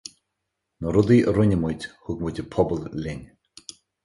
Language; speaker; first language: Irish; native; Irish